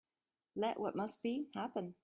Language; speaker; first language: English; native; English